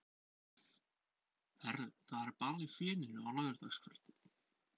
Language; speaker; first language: Icelandic; non-native, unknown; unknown